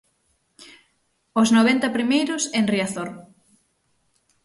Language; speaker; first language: Galician; native; Galician